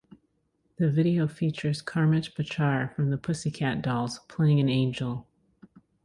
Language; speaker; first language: English; native; English